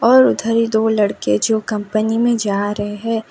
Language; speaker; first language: Hindi; non-native, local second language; Gujarati